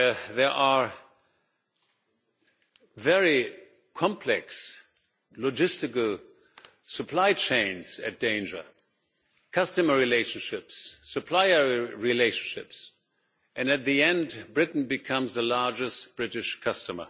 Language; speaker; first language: English; non-native, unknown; German